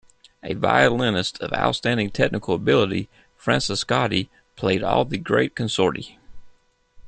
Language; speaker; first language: English; native; English